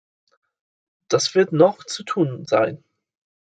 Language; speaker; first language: German; non-native, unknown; English